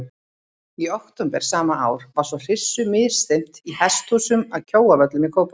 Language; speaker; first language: Icelandic; native; Icelandic